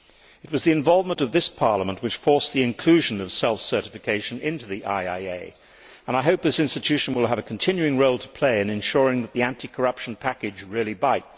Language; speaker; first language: English; native; English